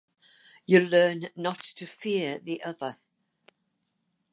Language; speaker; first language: English; native; English